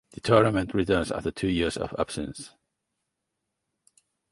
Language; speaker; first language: English; native; English